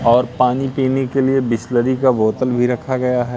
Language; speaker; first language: Hindi; native; Hindi